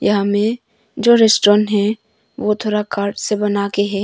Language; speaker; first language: Hindi; early bilingual, other home language; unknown